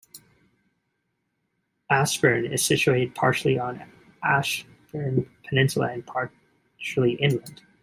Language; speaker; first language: English; native; English